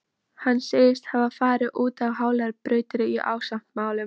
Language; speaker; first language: Icelandic; non-native, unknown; Polish